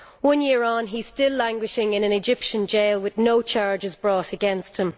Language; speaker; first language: English; native; English